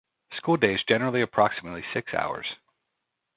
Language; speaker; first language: English; native; English